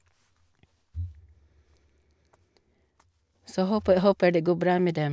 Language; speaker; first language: Norwegian; non-native, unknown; Cebuano